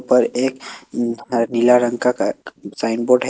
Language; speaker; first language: Hindi; non-native, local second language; Assamese